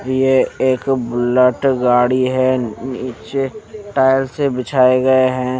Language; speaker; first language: Hindi; non-native, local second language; Punjabi